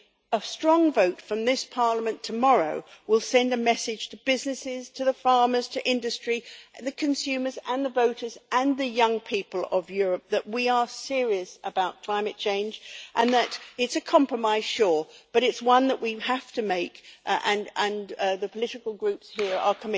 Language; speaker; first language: English; native; English